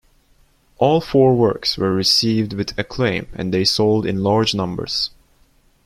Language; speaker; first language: English; non-native, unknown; Turkish